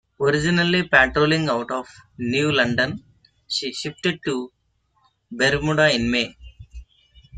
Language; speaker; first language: English; non-native, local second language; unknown